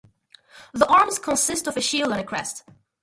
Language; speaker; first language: English; native; English